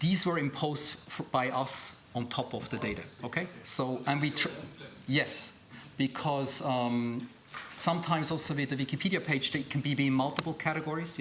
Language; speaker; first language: English; non-native, fluent; German